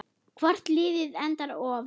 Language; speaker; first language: Icelandic; non-native, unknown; German